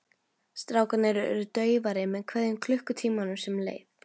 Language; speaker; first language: Icelandic; non-native, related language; Norwegian